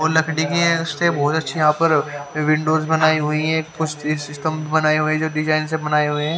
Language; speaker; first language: Hindi; native; Hindi